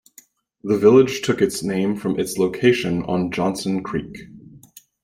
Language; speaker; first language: English; native; English